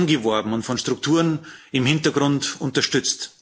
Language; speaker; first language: German; native; German